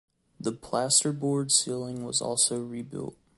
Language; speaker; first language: English; native; English